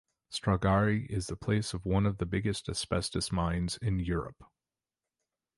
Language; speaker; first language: English; native; English